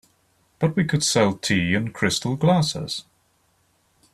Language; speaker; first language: English; native; English